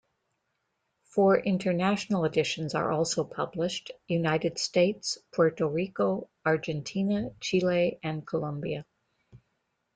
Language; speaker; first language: English; native; English